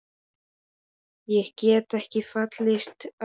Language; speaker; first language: Icelandic; non-native, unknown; Polish